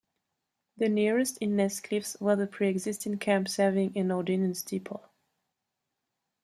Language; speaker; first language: English; non-native, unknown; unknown